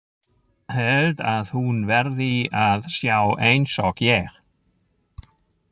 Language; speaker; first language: Icelandic; non-native, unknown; German